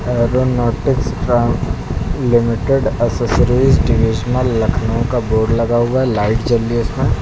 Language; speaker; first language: Hindi; native; Hindi